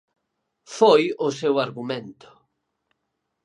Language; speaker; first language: Galician; native; Galician